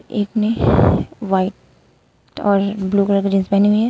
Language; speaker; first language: Hindi; native; Hindi